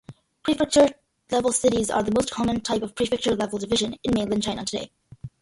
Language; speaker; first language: English; early bilingual, other home language; Malayalam